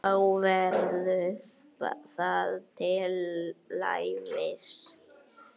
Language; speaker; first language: Icelandic; native; Icelandic